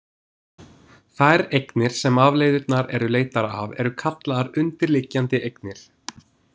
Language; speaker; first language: Icelandic; non-native, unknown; English